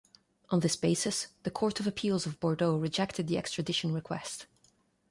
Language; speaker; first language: English; non-native, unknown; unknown